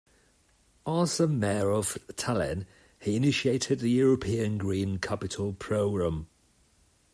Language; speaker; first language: English; non-native, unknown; Catalan